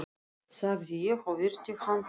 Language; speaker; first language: Icelandic; non-native, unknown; Russian